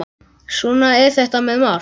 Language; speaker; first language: Icelandic; native; Icelandic